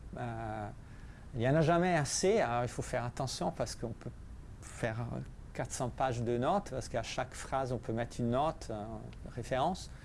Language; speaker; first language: French; non-native, fluent; Italian